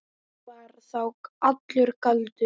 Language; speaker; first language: Icelandic; native; Icelandic